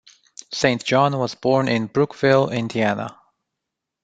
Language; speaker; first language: English; non-native, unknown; Romanian